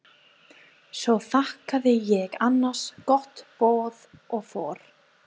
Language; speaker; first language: Icelandic; non-native, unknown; English